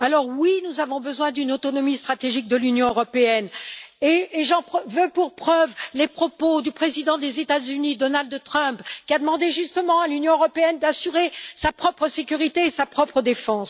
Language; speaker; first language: French; native; French